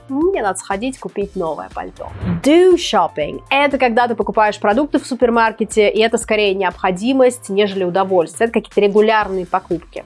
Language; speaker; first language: Russian; native; Russian